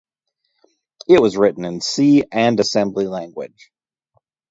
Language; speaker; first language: English; native; English